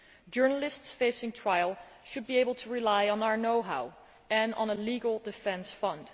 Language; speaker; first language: English; non-native, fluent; Dutch